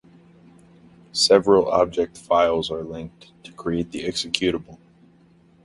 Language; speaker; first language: English; native; English